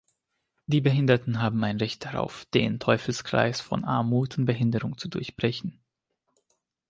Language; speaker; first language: German; non-native, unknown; Hungarian